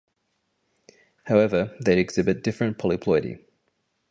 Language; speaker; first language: English; native; English